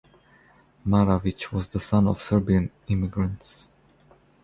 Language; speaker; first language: English; non-native, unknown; Croatian